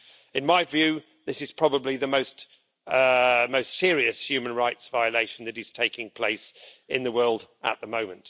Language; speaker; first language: English; native; English